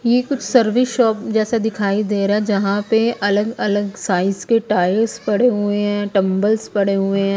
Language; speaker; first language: Hindi; non-native, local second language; Punjabi